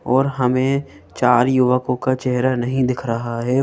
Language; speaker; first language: Hindi; native; Hindi